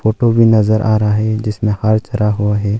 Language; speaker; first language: Hindi; non-native, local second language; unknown